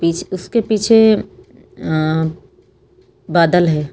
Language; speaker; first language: Hindi; native; Hindi